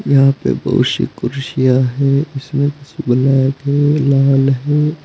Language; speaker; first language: Hindi; native; Hindi